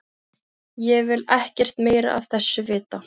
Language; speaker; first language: Icelandic; non-native, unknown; Filipino